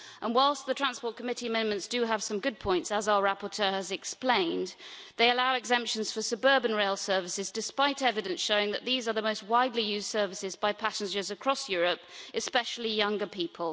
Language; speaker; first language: English; native; English